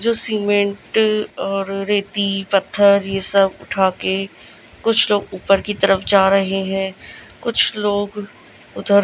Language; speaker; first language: Hindi; non-native, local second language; Gujarati